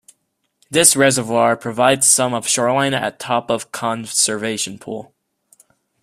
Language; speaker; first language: English; native; English